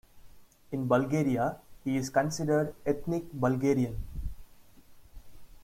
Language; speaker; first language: English; non-native, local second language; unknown